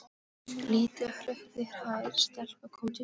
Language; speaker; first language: Icelandic; non-native, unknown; Polish